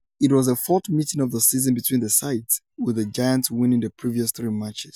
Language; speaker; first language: English; non-native, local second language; Yoruba